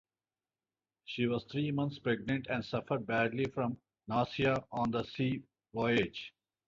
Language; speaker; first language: English; non-native, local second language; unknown